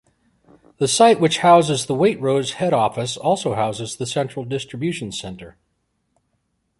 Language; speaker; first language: English; native; English